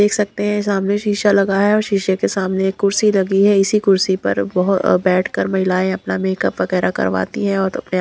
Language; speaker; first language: Hindi; non-native, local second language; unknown